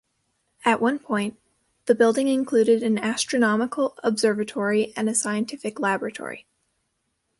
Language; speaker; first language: English; native; English